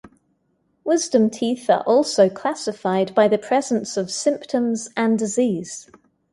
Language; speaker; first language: English; native; English